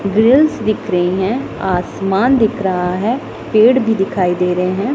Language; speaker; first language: Hindi; non-native, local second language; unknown